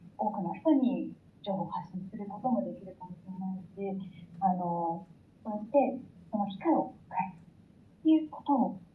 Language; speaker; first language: Japanese; native; Japanese